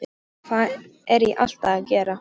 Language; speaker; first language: Icelandic; non-native, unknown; Polish